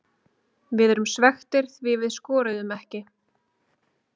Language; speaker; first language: Icelandic; native; Icelandic